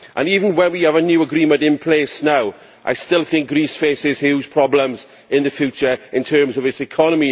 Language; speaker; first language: English; native; English